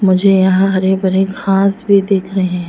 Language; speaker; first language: Hindi; non-native, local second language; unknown